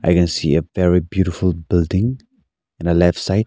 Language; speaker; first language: English; non-native, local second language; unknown